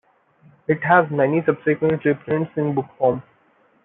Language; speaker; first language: English; non-native, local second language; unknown